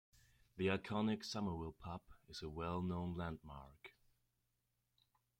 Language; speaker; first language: English; non-native, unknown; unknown